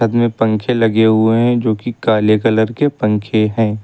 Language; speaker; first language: Hindi; native; Hindi